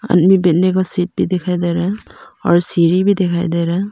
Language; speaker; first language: Hindi; non-native, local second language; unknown